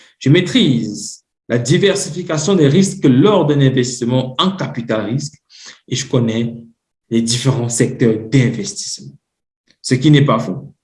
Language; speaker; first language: French; non-native, local second language; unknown